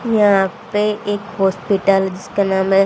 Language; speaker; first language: Hindi; native; Hindi